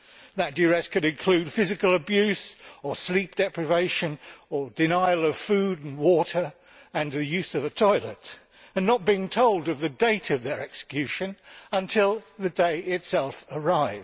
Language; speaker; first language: English; native; English